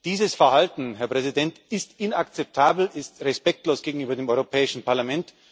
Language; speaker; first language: German; native; German